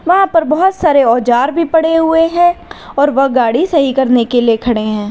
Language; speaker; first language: Hindi; native; Hindi